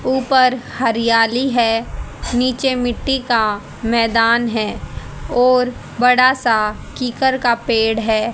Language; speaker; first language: Hindi; native; Hindi